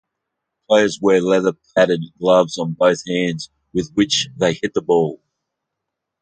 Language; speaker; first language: English; native; English